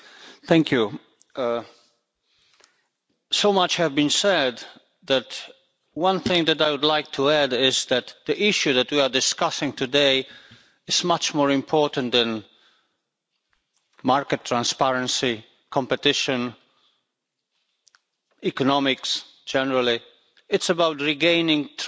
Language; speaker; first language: English; non-native, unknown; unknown